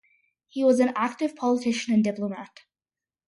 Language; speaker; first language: English; early bilingual, other home language; Malayalam